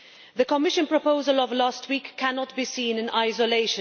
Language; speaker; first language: English; non-native, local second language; Maltese